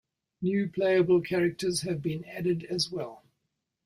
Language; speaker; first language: English; native; English